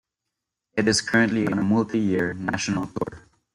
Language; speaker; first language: English; non-native, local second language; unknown